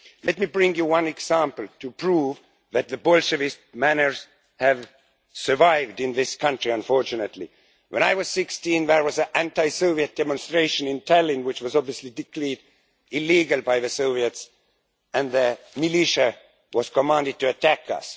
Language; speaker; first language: English; non-native, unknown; Estonian